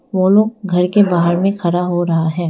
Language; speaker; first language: Hindi; non-native, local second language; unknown